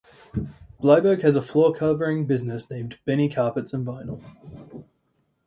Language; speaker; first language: English; native; English